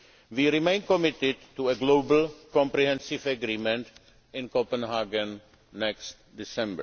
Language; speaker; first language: English; non-native, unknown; Czech